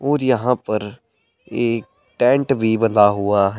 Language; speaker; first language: Hindi; native; Hindi